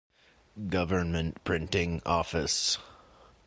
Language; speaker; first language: English; native; English